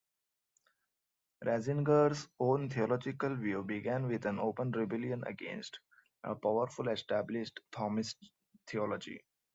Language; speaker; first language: English; non-native, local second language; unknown